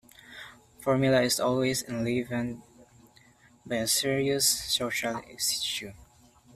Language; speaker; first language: English; non-native, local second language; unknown